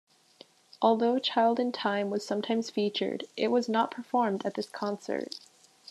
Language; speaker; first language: English; native; English